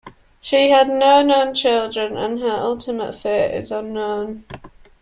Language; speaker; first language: English; native; English